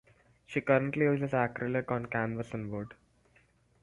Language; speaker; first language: English; non-native, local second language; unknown